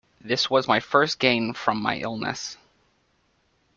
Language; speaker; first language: English; native; English